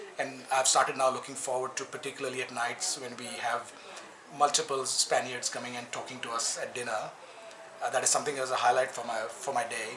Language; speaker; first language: English; native; English